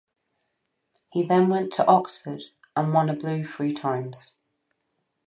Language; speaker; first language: English; native; English